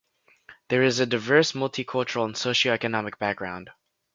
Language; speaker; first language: English; native; English